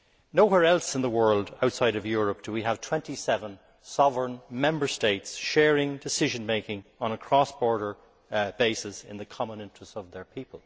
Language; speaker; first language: English; native; English